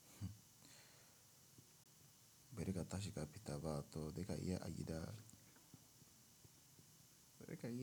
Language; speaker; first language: Hausa; non-native, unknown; Tiv